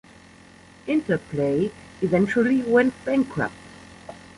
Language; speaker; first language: English; non-native, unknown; German